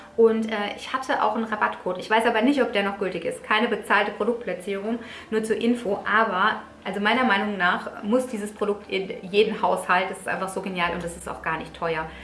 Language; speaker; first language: German; early bilingual, other home language; Italian